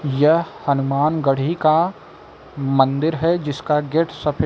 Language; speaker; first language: Hindi; native; Hindi